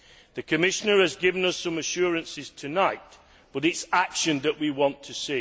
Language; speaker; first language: English; native; English